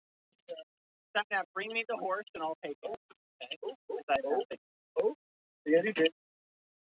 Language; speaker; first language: Icelandic; non-native, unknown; English